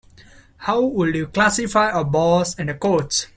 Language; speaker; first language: English; non-native, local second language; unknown